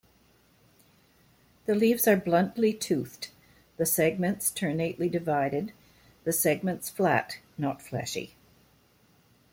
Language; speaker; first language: English; native; English